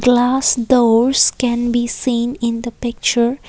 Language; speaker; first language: English; non-native, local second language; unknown